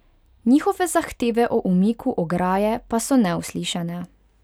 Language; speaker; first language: Slovenian; non-native, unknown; Hungarian